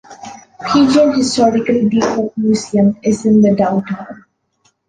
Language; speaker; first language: English; non-native, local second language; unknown